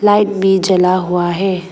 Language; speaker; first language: Hindi; non-native, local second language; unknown